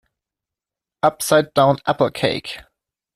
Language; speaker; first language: English; non-native, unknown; German